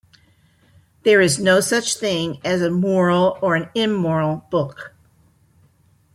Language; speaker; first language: English; native; English